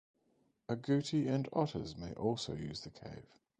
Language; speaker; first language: English; native; English